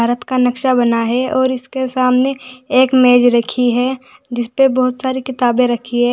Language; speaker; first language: Hindi; native; Hindi